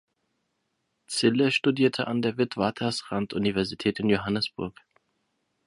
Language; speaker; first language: German; non-native, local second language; Turkish